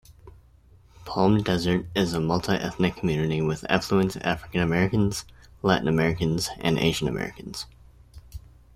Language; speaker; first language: English; native; English